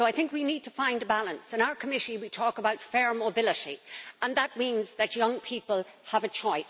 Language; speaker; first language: English; native; English